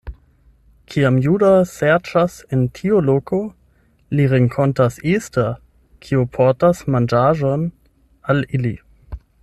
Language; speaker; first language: Esperanto; non-native, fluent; German